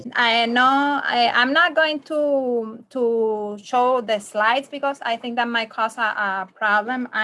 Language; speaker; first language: English; non-native, learner; Spanish